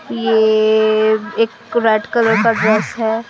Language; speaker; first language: Hindi; non-native, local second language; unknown